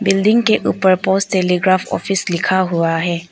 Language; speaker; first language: Hindi; non-native, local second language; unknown